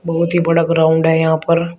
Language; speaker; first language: Hindi; native; Hindi